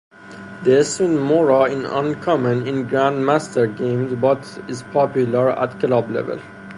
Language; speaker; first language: English; non-native, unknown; Persian